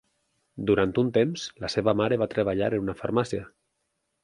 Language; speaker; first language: Catalan; native; Catalan